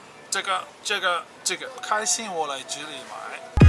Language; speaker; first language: Chinese; non-native, learner; English